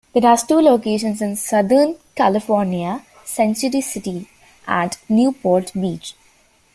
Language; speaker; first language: English; native; English